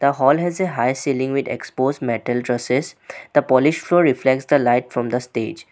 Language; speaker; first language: English; non-native, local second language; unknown